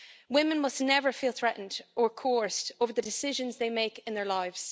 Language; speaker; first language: English; native; English